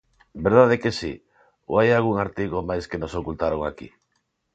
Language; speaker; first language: Galician; non-native, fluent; Spanish